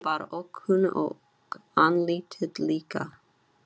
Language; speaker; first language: Icelandic; non-native, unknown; Chinese